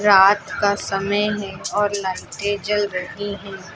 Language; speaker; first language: Hindi; native; Hindi